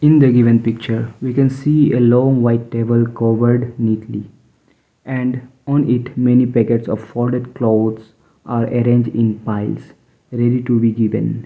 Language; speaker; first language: English; non-native, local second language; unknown